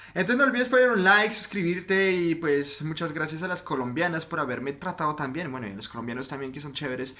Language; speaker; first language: Spanish; non-native, fluent; French